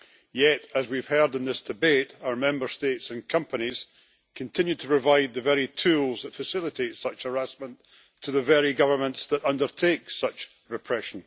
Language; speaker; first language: English; native; English